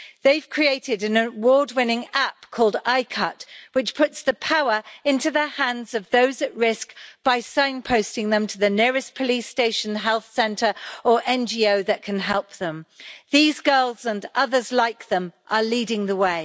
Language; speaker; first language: English; native; English